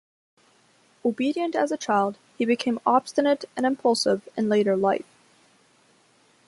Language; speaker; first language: English; native; English